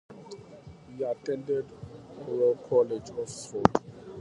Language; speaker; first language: English; native; English